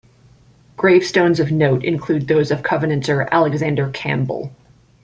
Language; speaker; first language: English; native; English